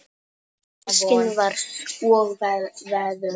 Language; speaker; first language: Icelandic; non-native, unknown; Polish